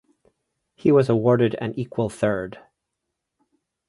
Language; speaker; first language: English; native; English